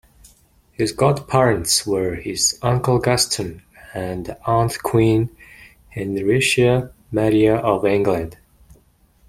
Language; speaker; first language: English; non-native, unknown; Mongolian